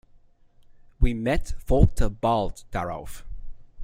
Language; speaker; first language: German; non-native, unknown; English